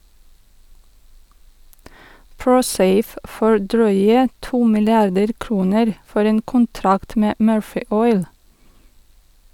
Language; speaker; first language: Norwegian; non-native, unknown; Russian